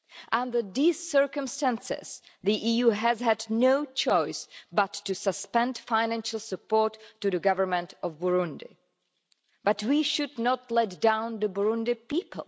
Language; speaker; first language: English; non-native, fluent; Czech